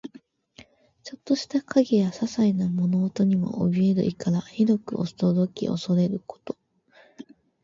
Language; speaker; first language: Japanese; native; Japanese